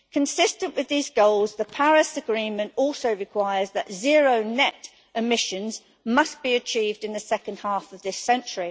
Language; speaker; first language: English; native; English